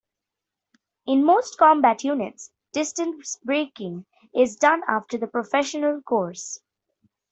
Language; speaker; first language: English; non-native, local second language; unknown